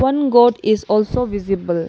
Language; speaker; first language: English; non-native, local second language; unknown